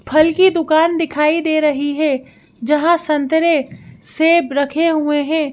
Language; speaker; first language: Hindi; native; Hindi